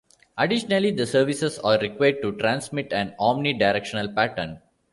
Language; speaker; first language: English; non-native, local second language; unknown